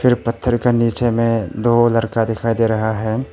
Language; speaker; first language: Hindi; early bilingual, other home language; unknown